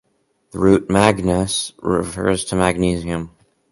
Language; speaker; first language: English; native; English